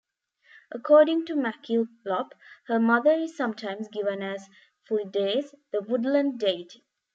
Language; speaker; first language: English; non-native, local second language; Tamil